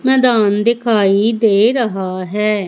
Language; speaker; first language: Hindi; native; Hindi